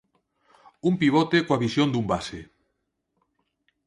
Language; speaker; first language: Galician; non-native, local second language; Spanish